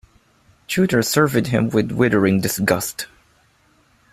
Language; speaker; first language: English; non-native, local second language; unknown